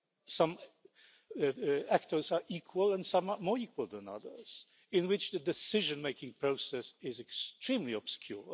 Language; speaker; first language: English; non-native, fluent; Polish